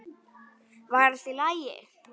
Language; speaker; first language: Icelandic; native; Icelandic